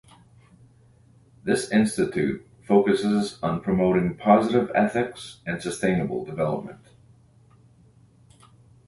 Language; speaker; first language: English; native; English